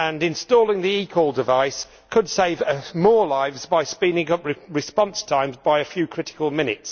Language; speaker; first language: English; native; English